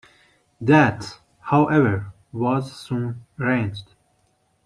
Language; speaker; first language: English; non-native, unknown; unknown